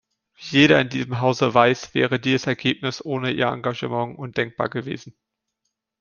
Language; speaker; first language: German; native; German